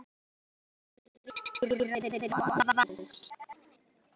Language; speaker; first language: Icelandic; native; Icelandic